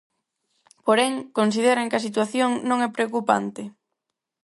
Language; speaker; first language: Galician; non-native, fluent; Spanish